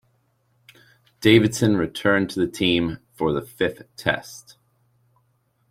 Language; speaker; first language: English; native; English